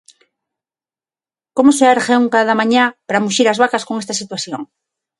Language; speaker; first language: Galician; non-native, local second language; Spanish